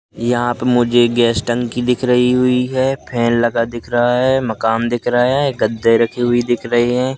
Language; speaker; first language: Hindi; native; Hindi